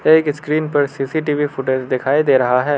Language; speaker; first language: Hindi; non-native, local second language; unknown